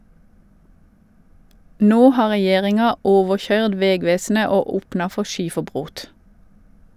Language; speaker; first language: Norwegian; native; Norwegian